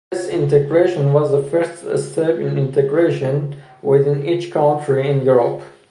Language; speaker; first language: English; non-native, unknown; Persian